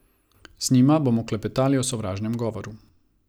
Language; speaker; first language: Slovenian; non-native, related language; Croatian